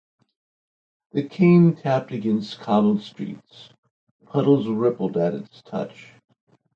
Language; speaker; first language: English; native; English